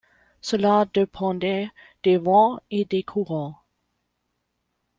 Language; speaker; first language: French; non-native, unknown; German